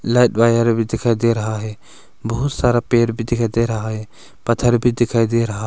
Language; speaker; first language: Hindi; non-native, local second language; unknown